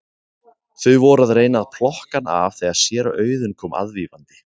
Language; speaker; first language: Icelandic; native; Icelandic